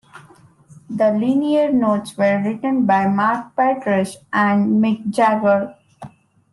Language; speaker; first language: English; non-native, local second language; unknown